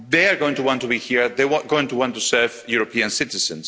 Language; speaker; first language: English; non-native, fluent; Spanish